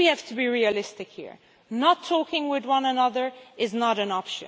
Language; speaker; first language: English; non-native, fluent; Dutch